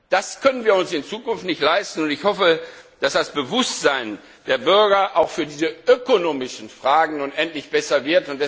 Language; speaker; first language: German; non-native, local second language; Luxembourgish